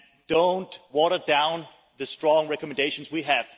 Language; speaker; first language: English; non-native, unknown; Danish